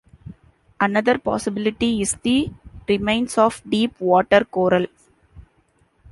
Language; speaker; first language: English; non-native, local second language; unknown